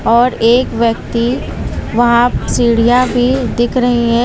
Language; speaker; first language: Hindi; native; Hindi